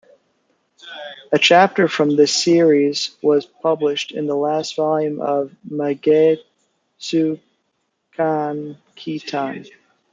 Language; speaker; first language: English; native; English